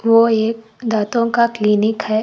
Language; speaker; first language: Hindi; non-native, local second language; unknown